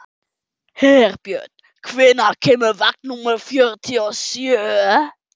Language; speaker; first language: Icelandic; non-native, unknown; German